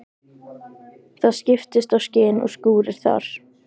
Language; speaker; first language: Icelandic; native; Icelandic